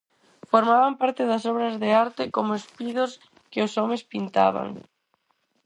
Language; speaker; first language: Galician; non-native, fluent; Spanish